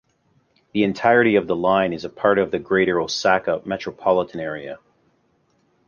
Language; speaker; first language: English; native; English